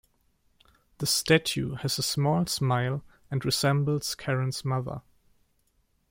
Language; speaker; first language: English; non-native, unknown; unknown